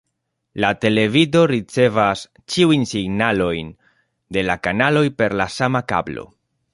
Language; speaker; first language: Esperanto; non-native, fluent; Spanish